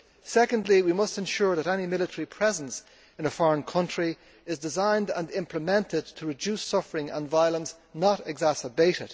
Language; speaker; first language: English; native; English